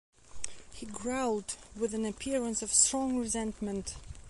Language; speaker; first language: English; non-native, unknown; Belarusian